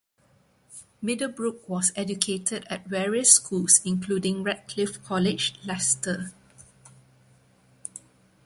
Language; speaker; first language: English; non-native, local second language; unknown